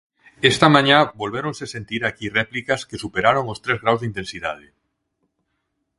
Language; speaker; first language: Galician; non-native, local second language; Spanish